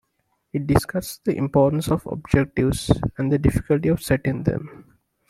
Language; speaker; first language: English; non-native, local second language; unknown